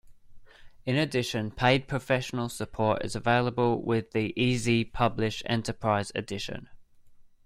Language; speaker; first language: English; native; English